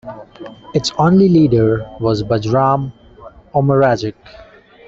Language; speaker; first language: English; non-native, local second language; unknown